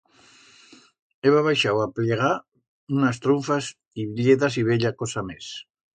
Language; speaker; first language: Aragonese; native; Aragonese